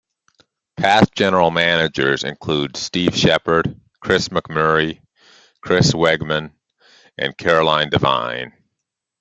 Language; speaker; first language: English; native; English